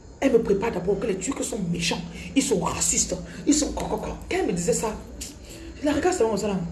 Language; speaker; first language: French; non-native, local second language; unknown